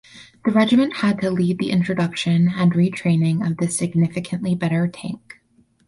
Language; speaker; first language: English; native; English